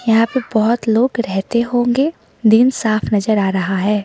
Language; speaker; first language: Hindi; non-native, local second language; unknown